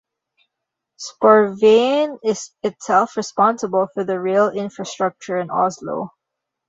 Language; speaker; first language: English; non-native, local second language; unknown